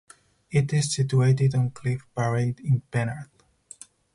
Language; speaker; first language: English; non-native, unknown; Spanish